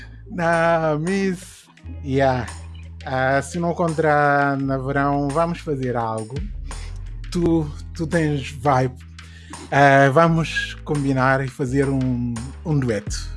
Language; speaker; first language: Portuguese; non-native, local second language; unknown